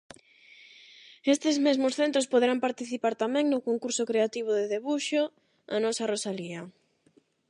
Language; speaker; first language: Galician; non-native, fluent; Spanish